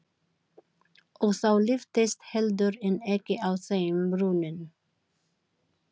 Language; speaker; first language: Icelandic; non-native, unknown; Filipino